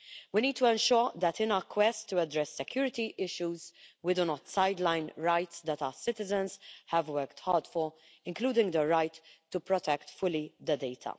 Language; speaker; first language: English; non-native, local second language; Maltese